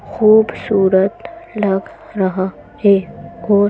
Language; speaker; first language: Hindi; native; Hindi